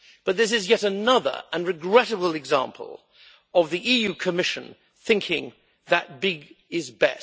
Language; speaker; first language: English; native; English